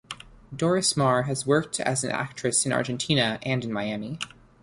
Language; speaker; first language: English; native; English